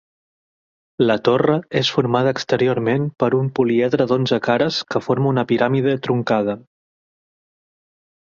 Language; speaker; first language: Catalan; native; Catalan